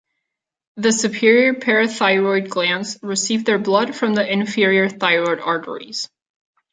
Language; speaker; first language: English; non-native, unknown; Catalan